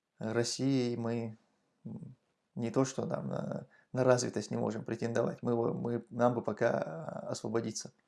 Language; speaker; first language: Russian; non-native, local second language; Chechen